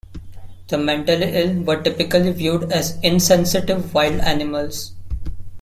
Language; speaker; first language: English; non-native, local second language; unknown